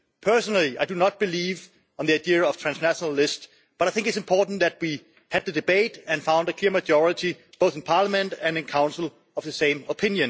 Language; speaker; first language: English; non-native, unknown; Danish